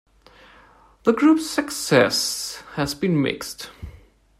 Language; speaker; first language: English; non-native, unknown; German